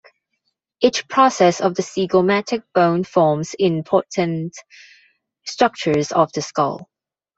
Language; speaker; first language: English; non-native, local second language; Cantonese